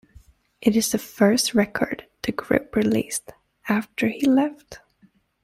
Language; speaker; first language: English; native; English